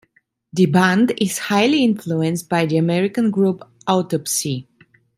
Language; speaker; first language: English; non-native, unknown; Italian